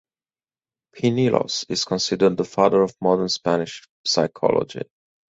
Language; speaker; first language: English; native; English